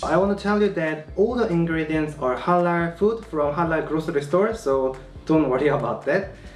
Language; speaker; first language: English; non-native, fluent; Korean